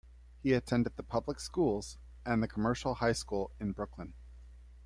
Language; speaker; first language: English; native; English